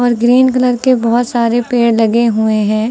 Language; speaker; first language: Hindi; native; Hindi